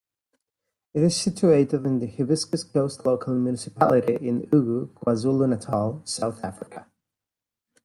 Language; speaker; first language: English; non-native, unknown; Spanish